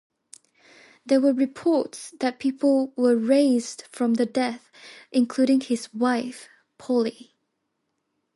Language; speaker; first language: English; native; English